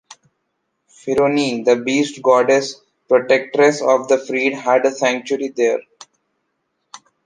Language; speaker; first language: English; non-native, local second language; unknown